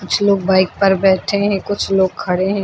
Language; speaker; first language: Hindi; native; Hindi